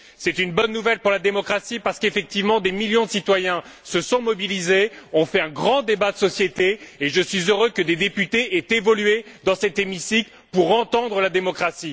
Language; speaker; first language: French; native; French